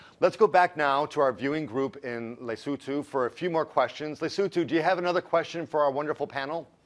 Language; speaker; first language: English; native; English